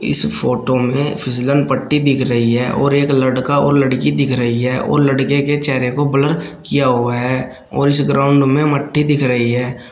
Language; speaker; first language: Hindi; native; Hindi